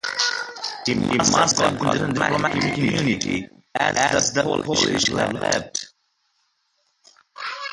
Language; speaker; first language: English; non-native, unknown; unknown